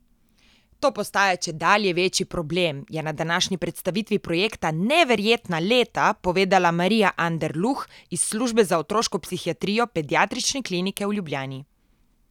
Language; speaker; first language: Slovenian; native; Slovenian